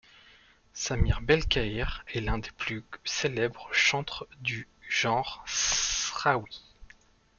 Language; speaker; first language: French; native; French